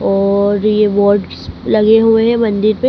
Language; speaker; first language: Hindi; native; Hindi